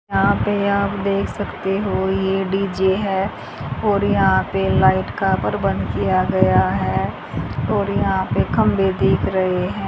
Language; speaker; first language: Hindi; native; Hindi